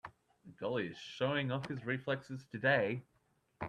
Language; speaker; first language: English; native; English